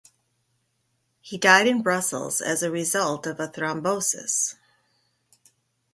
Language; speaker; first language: English; native; English